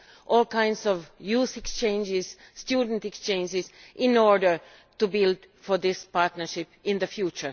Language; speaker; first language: English; non-native, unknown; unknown